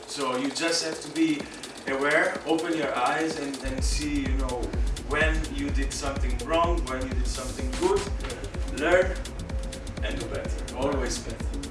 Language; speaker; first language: English; non-native, fluent; Italian